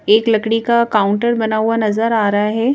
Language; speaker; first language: Hindi; native; Hindi